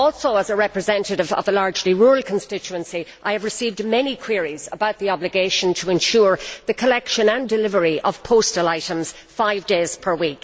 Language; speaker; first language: English; native; English